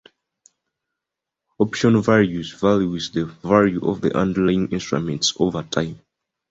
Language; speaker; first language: English; non-native, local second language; Ganda